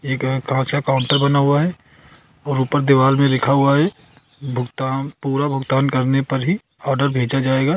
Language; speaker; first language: Hindi; native; Hindi